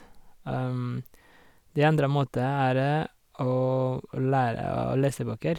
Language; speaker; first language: Norwegian; non-native, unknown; Rundi